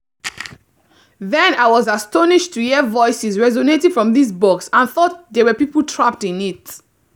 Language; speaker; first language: English; non-native, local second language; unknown